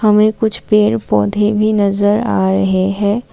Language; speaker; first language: Hindi; non-native, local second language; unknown